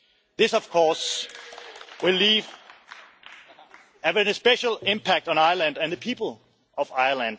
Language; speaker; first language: English; non-native, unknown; Danish